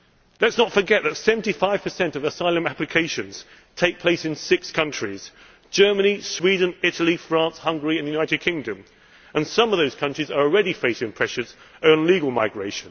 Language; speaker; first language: English; native; English